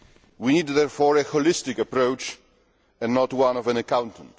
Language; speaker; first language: English; non-native, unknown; Polish